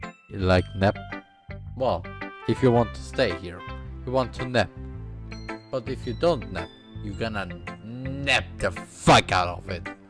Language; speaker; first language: English; non-native, fluent; German